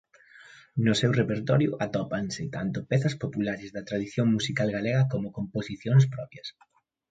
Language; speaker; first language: Galician; native; Galician